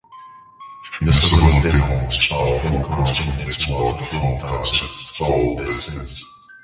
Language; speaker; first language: English; non-native, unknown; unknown